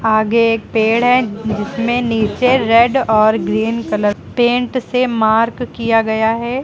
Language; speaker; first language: Hindi; native; Hindi